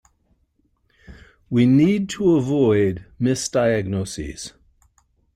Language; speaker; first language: English; native; English